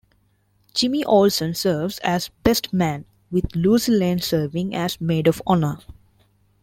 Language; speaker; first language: English; non-native, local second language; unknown